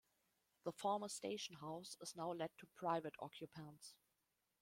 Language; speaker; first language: English; non-native, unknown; German